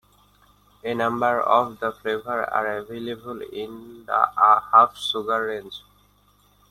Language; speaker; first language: English; non-native, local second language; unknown